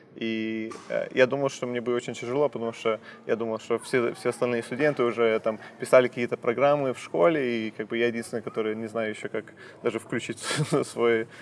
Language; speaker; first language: Russian; early bilingual, heritage; Russian